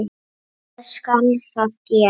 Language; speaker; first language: Icelandic; non-native, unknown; Lithuanian